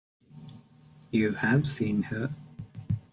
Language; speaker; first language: English; non-native, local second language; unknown